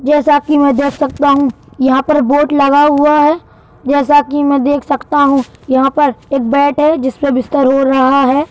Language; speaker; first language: Hindi; native; Hindi